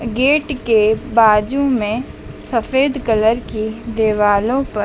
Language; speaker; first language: Hindi; native; Hindi